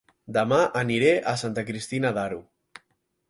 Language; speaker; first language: Catalan; native; Catalan